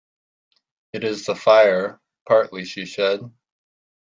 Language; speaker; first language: English; native; English